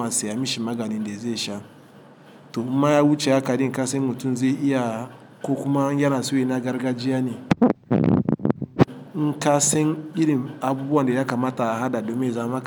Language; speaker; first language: Hausa; non-native, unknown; Igbo